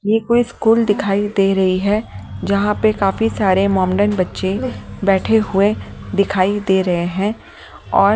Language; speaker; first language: Hindi; native; Hindi